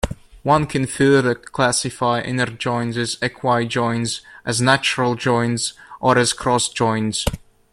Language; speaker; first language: English; native; English